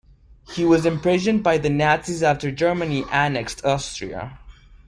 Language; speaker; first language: English; non-native, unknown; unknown